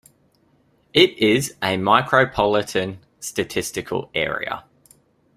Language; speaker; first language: English; native; English